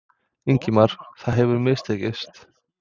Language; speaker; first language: Icelandic; non-native, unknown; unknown